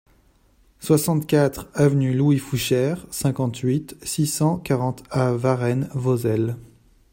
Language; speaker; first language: French; non-native, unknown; Chinese